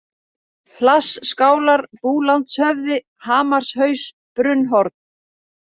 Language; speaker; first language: Icelandic; native; Icelandic